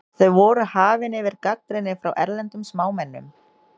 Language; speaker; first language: Icelandic; non-native, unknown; Indonesian